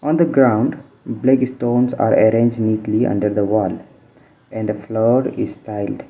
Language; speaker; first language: English; non-native, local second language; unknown